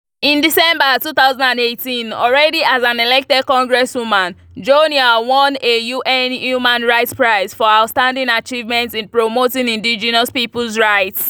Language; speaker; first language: English; non-native, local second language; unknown